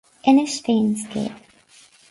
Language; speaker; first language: Irish; non-native, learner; English